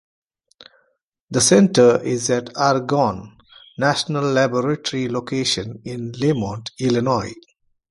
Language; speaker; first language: English; non-native, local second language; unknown